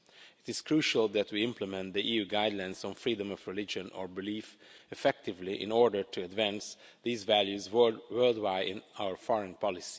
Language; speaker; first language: English; non-native, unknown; Romanian